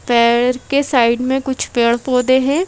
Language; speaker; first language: Hindi; native; Hindi